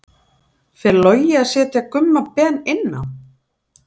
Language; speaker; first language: Icelandic; native; Icelandic